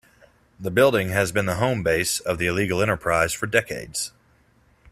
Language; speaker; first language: English; native; English